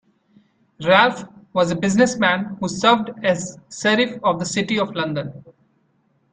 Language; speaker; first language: English; non-native, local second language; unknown